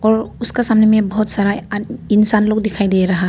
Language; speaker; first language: Hindi; non-native, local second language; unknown